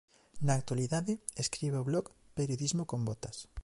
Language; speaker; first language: Galician; native; Galician